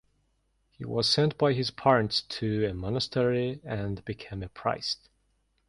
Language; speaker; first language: English; non-native, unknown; Mongolian